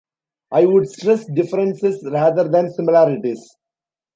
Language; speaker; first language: English; non-native, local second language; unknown